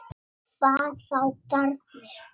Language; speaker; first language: Icelandic; native; Icelandic